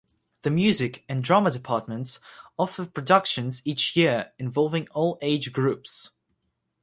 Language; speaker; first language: English; non-native, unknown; Russian